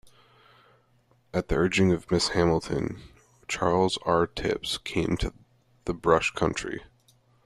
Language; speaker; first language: English; native; English